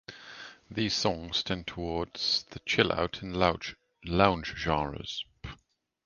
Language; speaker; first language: English; native; English